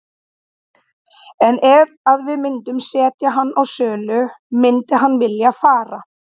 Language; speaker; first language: Icelandic; native; Icelandic